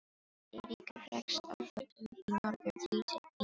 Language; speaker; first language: Icelandic; non-native, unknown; Filipino